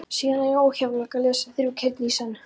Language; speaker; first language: Icelandic; non-native, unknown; Polish